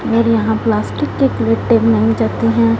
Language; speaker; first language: Hindi; non-native, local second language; Punjabi